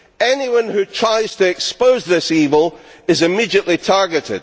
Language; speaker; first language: English; native; English